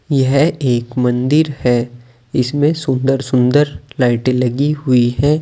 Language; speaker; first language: Hindi; native; Hindi